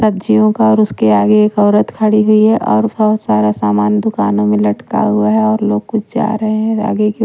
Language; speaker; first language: Hindi; native; Hindi